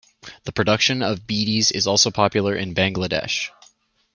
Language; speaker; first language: English; native; English